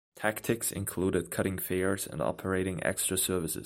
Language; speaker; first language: English; non-native, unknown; German